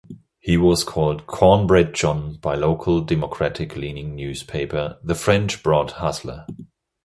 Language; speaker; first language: English; non-native, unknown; German